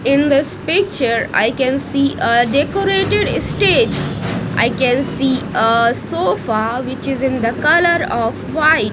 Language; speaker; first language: English; non-native, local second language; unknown